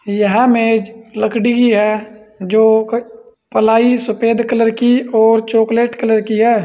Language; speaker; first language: Hindi; native; Hindi